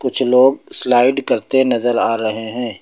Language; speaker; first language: Hindi; native; Hindi